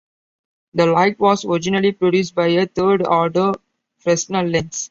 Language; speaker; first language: English; non-native, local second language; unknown